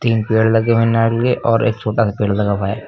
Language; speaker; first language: Hindi; native; Hindi